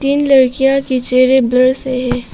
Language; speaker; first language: Hindi; non-native, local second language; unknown